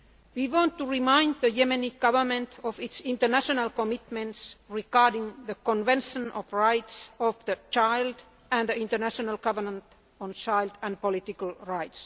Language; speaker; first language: English; non-native, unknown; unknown